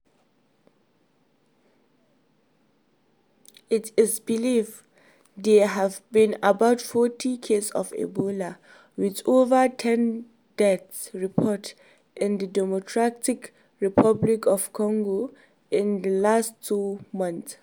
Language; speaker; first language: English; non-native, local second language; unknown